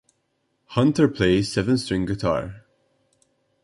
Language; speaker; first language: English; non-native, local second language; Maltese